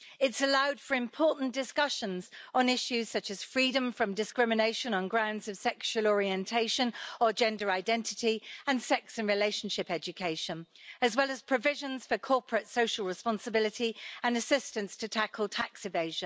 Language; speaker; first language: English; native; English